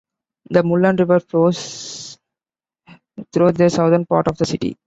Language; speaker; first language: English; non-native, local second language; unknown